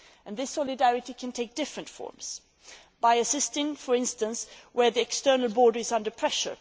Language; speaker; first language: English; non-native, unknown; Swedish